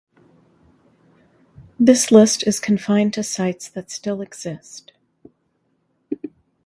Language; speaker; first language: English; native; English